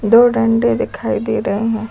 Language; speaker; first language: Hindi; native; Hindi